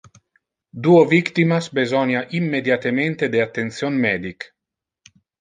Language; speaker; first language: Interlingua; non-native, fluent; Italian